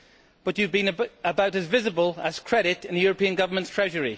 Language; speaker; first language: English; native; English